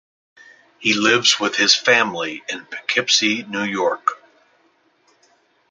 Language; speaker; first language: English; native; English